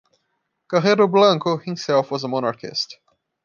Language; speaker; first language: English; non-native, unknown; Portuguese